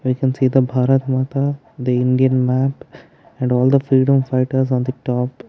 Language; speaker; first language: English; non-native, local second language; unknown